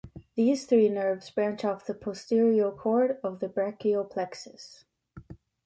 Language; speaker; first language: English; native; English